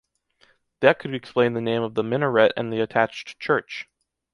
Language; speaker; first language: English; native; English